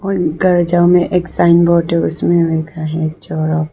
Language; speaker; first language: Hindi; early bilingual, other home language; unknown